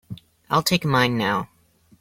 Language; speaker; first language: English; native; English